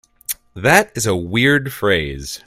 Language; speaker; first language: English; native; English